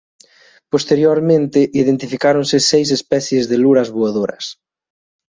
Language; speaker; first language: Galician; native; Galician